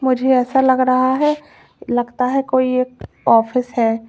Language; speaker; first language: Hindi; native; Hindi